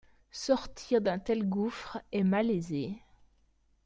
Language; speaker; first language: French; native; French